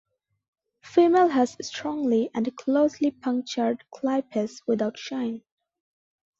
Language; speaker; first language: English; non-native, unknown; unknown